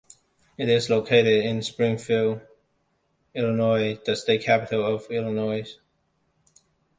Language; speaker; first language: English; non-native, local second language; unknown